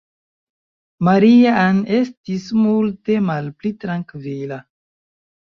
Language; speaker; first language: Esperanto; non-native, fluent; Chinese